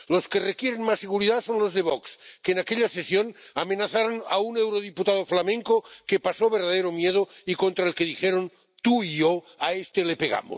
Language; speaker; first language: Spanish; non-native, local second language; Catalan